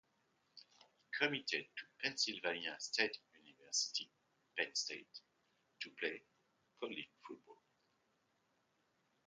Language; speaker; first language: English; non-native, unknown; French